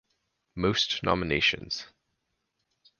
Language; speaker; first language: English; native; English